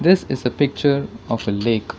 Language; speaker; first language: English; non-native, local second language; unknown